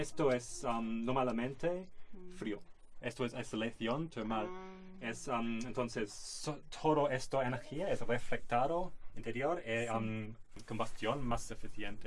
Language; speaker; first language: Spanish; non-native, learner; English